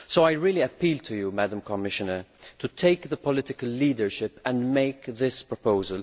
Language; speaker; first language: English; non-native, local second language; Maltese